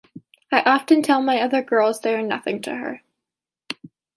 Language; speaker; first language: English; native; English